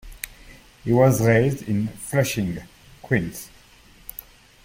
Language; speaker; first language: English; native; English